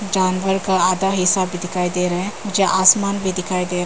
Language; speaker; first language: Hindi; non-native, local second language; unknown